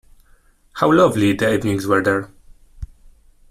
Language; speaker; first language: English; non-native, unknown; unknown